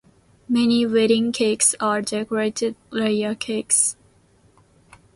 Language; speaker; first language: English; non-native, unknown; Japanese